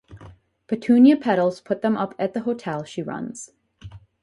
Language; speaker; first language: English; native; English